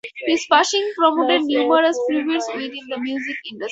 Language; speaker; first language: English; native; English